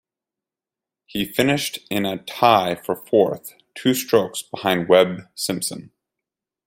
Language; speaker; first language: English; native; English